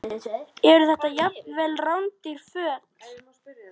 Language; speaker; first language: Icelandic; native; Icelandic